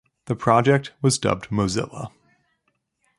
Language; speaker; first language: English; native; English